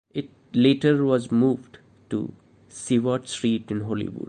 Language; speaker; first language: English; non-native, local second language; Malayalam